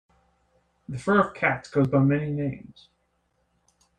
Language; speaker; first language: English; native; English